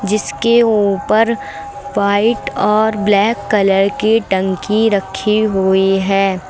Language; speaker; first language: Hindi; native; Hindi